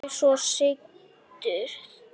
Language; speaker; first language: Icelandic; native; Icelandic